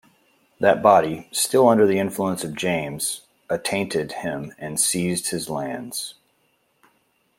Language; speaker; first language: English; native; English